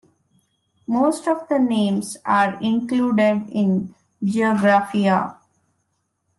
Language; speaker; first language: English; non-native, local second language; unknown